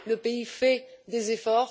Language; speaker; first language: French; non-native, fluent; Bulgarian